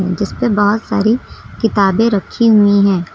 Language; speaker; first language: Hindi; native; Hindi